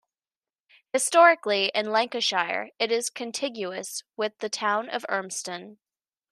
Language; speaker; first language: English; native; English